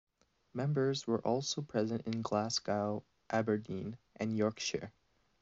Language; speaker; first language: English; native; English